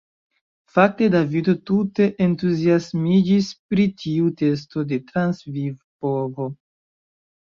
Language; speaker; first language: Esperanto; non-native, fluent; Chinese